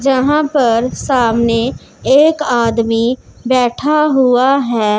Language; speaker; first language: Hindi; non-native, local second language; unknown